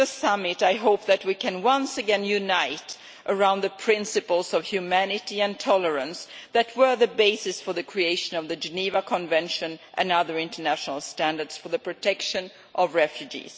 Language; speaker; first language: English; non-native, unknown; Swedish